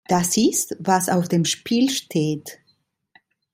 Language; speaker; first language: German; non-native, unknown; Italian